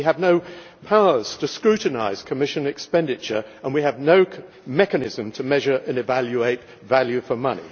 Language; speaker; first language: English; native; English